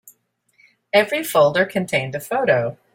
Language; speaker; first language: English; native; English